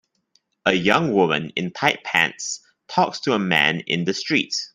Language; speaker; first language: English; non-native, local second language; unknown